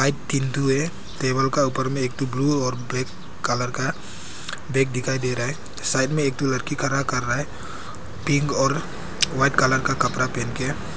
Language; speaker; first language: Hindi; non-native, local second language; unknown